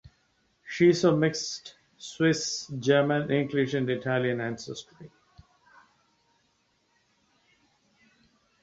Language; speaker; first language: English; native; English